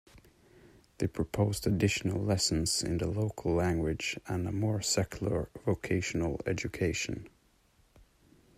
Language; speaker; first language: English; non-native, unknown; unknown